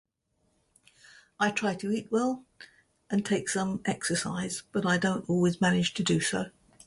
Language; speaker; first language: English; native; English